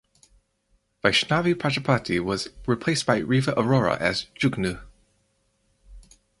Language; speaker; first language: English; native; English